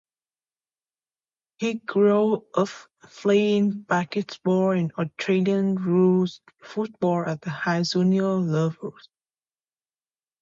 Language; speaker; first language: English; native; English